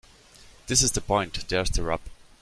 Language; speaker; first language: English; non-native, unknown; German